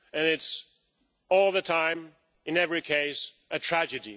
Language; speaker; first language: English; non-native, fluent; Swedish